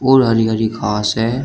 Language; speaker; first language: Hindi; native; Hindi